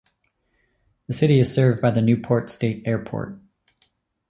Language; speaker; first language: English; native; English